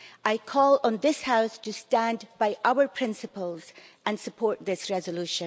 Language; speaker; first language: English; native; English